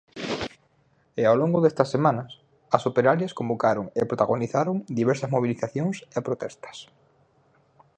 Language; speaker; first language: Galician; native; Galician